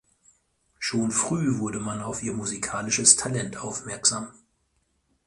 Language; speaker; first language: German; native; German